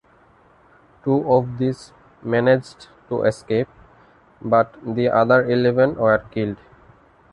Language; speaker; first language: English; non-native, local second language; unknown